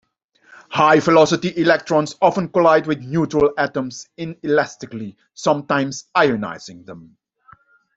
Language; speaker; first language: English; non-native, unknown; Dutch